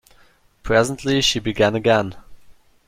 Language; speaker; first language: English; non-native, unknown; German